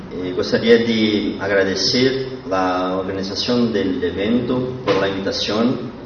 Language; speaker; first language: Spanish; non-native, related language; Portuguese